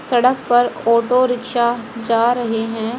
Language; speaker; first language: Hindi; native; Hindi